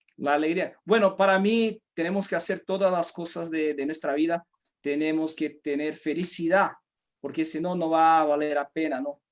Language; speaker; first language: Spanish; non-native, fluent; Portuguese